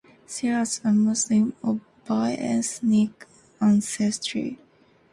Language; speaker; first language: English; non-native, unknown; Japanese